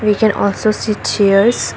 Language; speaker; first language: English; non-native, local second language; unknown